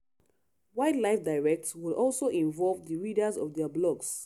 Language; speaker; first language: English; non-native, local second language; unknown